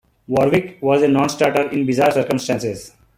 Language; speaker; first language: English; non-native, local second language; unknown